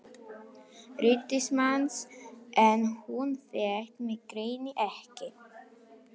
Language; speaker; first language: Icelandic; non-native, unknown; Polish